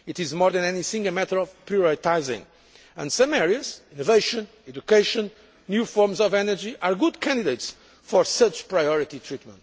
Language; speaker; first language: English; non-native, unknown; Portuguese